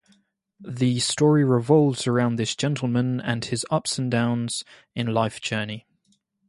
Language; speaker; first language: English; native; English